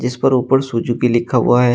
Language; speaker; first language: Hindi; native; Hindi